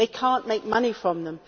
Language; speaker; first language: English; native; English